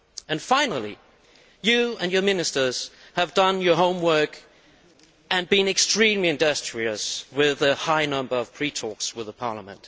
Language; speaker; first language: English; non-native, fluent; Danish